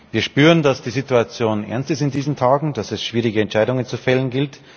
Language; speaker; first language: German; native; German